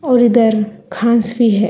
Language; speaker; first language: Hindi; non-native, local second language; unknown